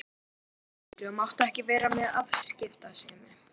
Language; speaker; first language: Icelandic; native; Icelandic